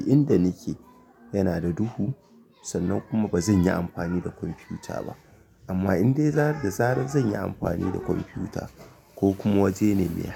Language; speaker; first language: Hausa; native; Hausa